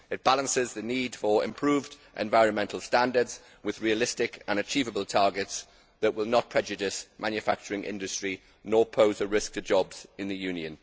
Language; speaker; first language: English; native; English